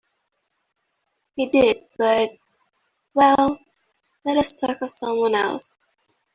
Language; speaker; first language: English; non-native, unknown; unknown